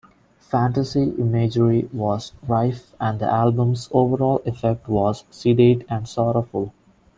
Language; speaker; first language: English; non-native, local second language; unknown